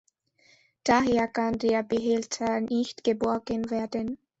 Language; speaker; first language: German; non-native, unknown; Spanish